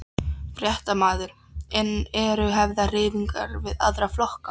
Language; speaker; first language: Icelandic; non-native, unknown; Polish